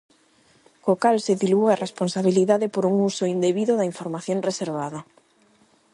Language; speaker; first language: Galician; non-native, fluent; Spanish